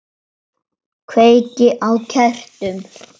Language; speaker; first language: Icelandic; native; Icelandic